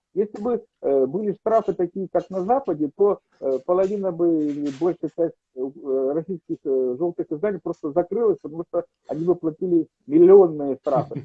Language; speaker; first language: Russian; native; Russian